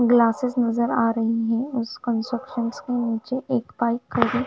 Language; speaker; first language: Hindi; non-native, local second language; Punjabi